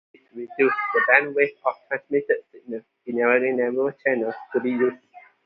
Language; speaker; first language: English; non-native, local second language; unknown